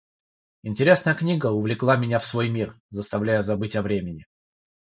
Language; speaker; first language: Russian; non-native, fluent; Georgian